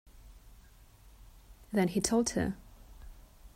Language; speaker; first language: English; non-native, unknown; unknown